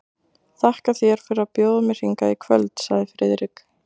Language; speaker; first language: Icelandic; native; Icelandic